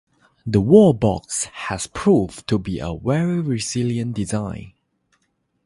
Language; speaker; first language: English; non-native, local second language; Chinese